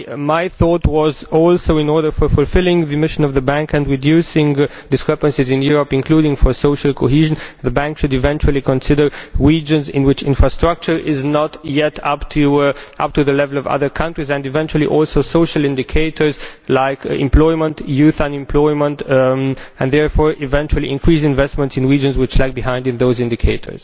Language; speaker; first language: English; non-native, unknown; Romanian